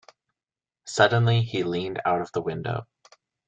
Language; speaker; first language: English; native; English